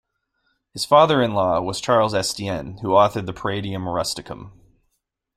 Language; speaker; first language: English; native; English